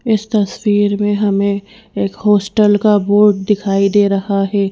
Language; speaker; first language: Hindi; native; Hindi